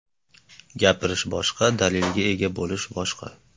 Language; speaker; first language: Uzbek; native; Uzbek